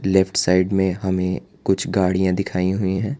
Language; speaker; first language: Hindi; non-native, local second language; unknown